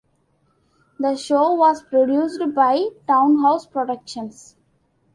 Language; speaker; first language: English; non-native, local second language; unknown